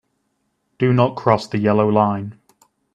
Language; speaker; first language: English; native; English